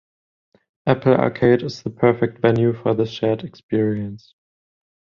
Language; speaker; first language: English; non-native, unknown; German